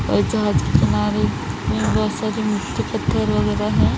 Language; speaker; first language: Hindi; non-native, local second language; Punjabi